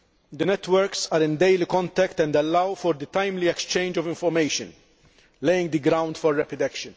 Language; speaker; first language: English; non-native, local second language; Maltese